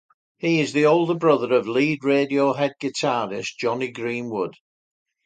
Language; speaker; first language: English; native; English